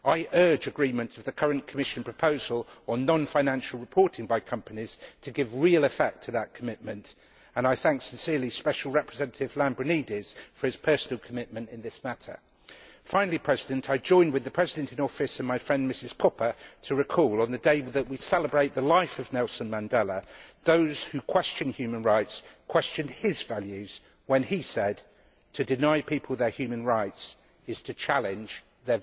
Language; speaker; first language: English; native; English